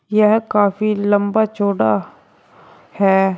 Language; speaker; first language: Hindi; native; Hindi